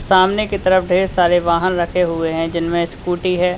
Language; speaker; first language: Hindi; native; Hindi